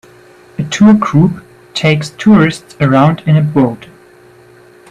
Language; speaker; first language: English; non-native, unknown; German